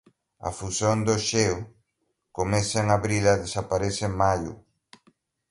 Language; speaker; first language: Galician; native; Galician